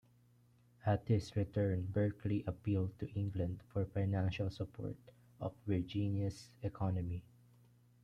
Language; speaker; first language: English; non-native, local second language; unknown